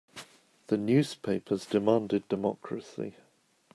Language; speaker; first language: English; native; English